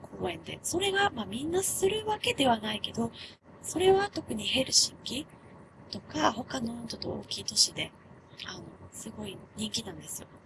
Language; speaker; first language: Japanese; non-native, fluent; Finnish